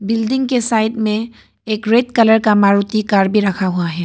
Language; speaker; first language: Hindi; non-native, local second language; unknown